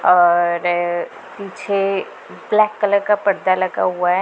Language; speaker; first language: Hindi; non-native, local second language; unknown